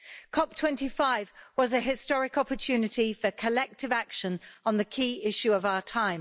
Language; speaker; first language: English; native; English